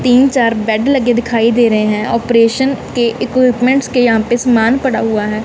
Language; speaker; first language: Hindi; non-native, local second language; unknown